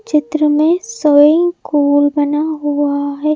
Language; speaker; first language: Hindi; native; Hindi